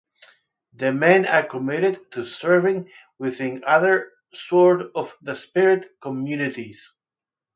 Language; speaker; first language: English; native; English